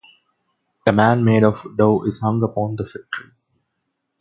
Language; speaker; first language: English; non-native, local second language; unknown